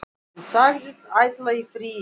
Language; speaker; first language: Icelandic; non-native, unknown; Russian